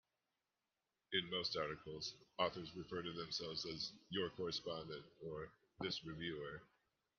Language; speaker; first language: English; native; English